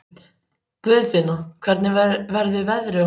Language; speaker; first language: Icelandic; native; Icelandic